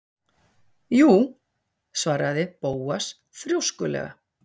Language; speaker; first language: Icelandic; native; Icelandic